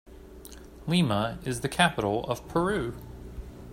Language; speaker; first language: English; native; English